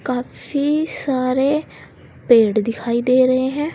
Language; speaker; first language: Hindi; native; Hindi